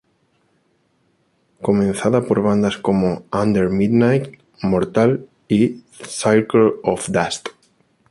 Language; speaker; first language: Spanish; native; Spanish